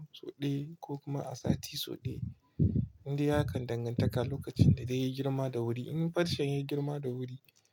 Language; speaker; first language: Hausa; non-native, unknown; Igbo